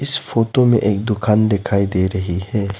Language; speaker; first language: Hindi; non-native, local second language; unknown